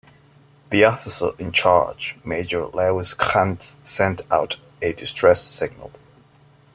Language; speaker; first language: English; non-native, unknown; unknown